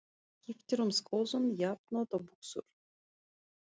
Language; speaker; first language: Icelandic; non-native, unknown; Russian